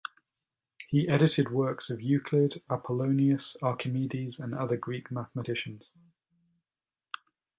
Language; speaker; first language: English; native; English